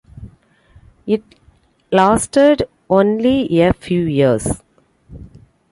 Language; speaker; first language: English; non-native, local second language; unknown